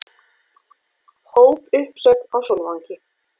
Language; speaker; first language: Icelandic; native; Icelandic